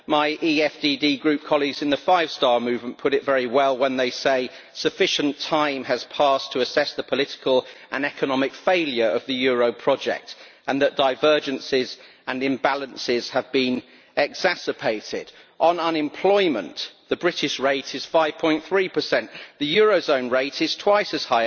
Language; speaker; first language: English; native; English